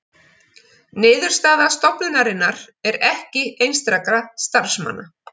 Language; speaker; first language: Icelandic; native; Icelandic